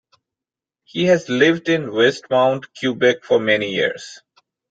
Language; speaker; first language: English; non-native, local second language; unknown